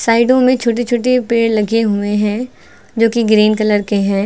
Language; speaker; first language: Hindi; native; Hindi